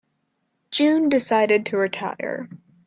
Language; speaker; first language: English; native; English